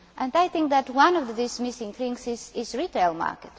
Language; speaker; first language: English; non-native, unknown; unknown